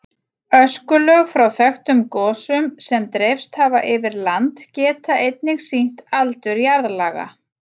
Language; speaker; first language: Icelandic; native; Icelandic